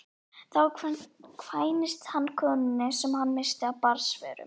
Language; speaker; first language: Icelandic; native; Icelandic